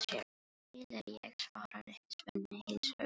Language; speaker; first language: Icelandic; non-native, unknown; Filipino